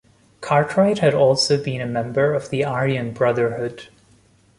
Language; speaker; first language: English; non-native, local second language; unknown